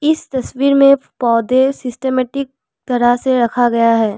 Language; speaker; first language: Hindi; non-native, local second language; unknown